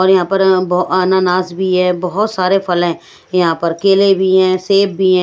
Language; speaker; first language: Hindi; non-native, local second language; Punjabi